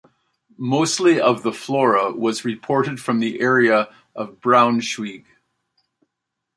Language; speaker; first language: English; native; English